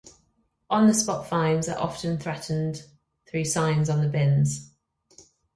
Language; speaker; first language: English; native; English